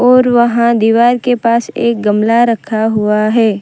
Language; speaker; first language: Hindi; non-native, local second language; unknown